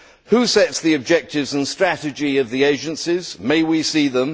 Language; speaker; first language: English; native; English